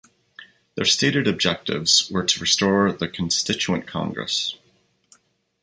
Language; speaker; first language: English; native; English